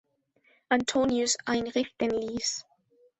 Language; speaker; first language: German; non-native, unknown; Spanish